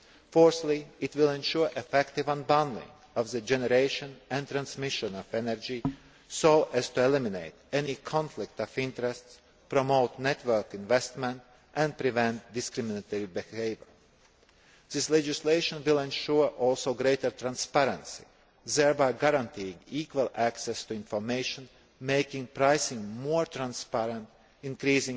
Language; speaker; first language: English; non-native, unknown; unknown